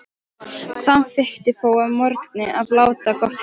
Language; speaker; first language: Icelandic; non-native, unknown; Polish